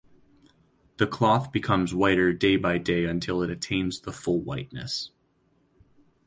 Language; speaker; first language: English; native; English